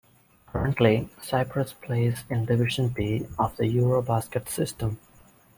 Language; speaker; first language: English; non-native, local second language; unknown